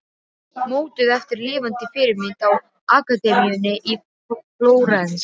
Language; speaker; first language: Icelandic; non-native, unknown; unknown